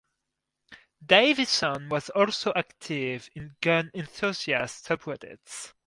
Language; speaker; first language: English; non-native, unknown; French